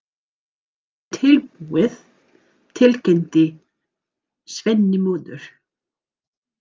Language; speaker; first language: Icelandic; non-native, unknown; English